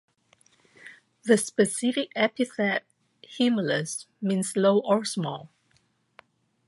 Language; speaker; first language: English; non-native, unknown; Cantonese